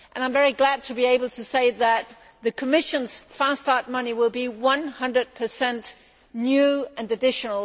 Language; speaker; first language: English; non-native, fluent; Danish